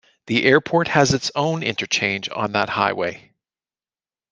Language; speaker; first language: English; native; English